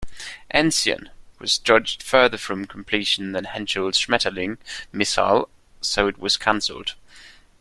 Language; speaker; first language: English; non-native, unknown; German